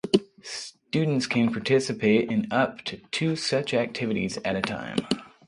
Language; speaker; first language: English; native; English